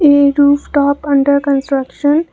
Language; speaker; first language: English; non-native, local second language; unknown